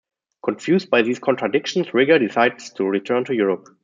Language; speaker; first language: English; non-native, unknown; German